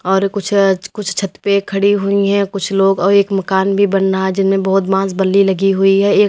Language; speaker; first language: Hindi; native; Hindi